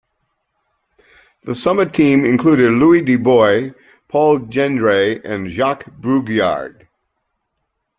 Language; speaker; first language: English; native; English